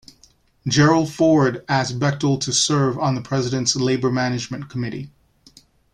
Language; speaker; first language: English; native; English